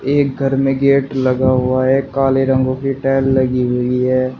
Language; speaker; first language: Hindi; native; Hindi